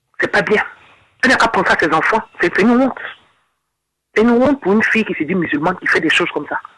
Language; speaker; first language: French; non-native, local second language; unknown